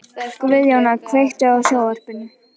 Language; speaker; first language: Icelandic; native; Icelandic